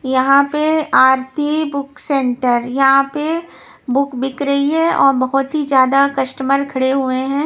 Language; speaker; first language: Hindi; non-native, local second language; Punjabi